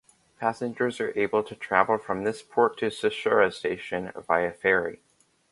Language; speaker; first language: English; native; English